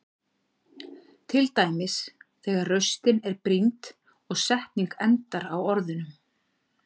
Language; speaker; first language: Icelandic; native; Icelandic